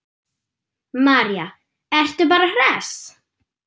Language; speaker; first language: Icelandic; non-native, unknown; German